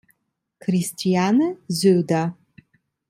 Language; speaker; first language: German; non-native, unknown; Italian